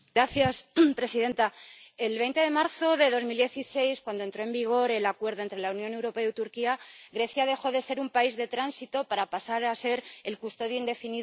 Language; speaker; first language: Spanish; native; Spanish